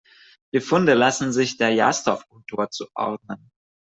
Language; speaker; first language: German; non-native, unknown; Catalan